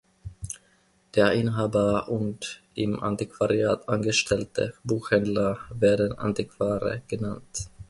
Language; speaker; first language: German; non-native, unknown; Finnish